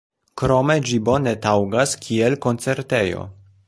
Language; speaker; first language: Esperanto; non-native, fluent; Polish